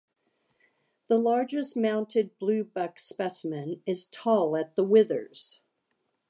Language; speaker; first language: English; native; English